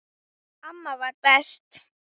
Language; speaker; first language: Icelandic; native; Icelandic